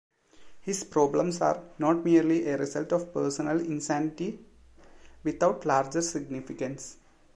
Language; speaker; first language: English; non-native, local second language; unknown